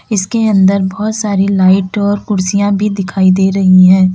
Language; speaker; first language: Hindi; native; Hindi